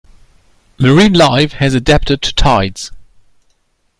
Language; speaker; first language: English; non-native, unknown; German